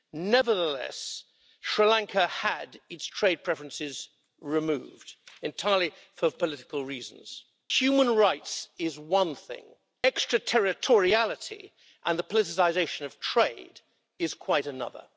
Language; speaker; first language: English; native; English